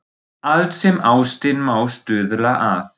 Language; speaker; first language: Icelandic; non-native, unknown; German